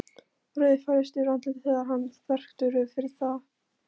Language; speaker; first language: Icelandic; non-native, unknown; Polish